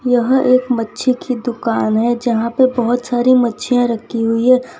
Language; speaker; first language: Hindi; non-native, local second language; Gujarati